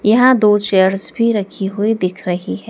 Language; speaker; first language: Hindi; native; Hindi